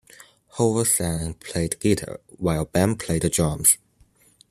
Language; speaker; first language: English; non-native, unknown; Chinese